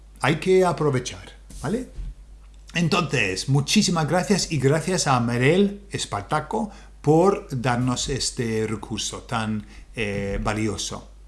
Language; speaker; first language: Spanish; non-native, fluent; English